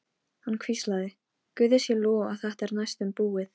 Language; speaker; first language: Icelandic; non-native, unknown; Polish